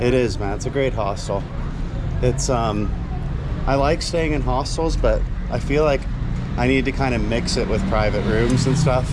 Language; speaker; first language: English; native; English